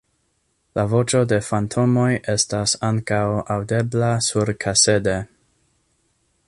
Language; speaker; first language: Esperanto; non-native, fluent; English